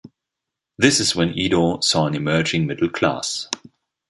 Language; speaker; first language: English; non-native, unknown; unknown